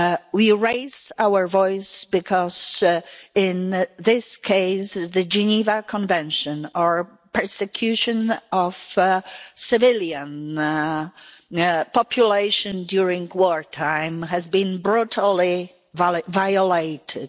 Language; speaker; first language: English; non-native, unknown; Polish